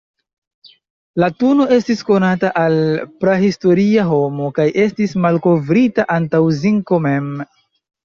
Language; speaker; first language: Esperanto; non-native, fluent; Chinese